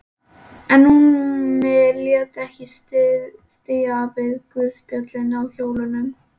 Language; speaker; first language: Icelandic; native; Icelandic